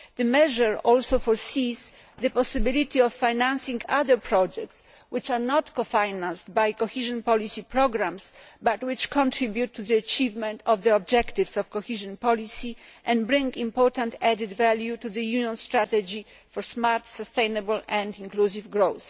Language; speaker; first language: English; non-native, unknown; Polish